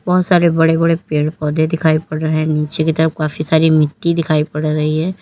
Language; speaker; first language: Hindi; native; Hindi